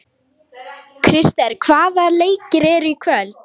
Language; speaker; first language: Icelandic; non-native, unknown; Lithuanian